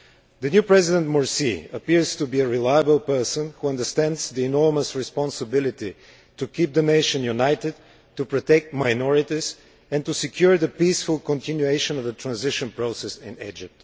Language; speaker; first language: English; non-native, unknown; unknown